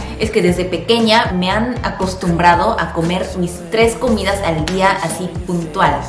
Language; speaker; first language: Spanish; non-native, fluent; Korean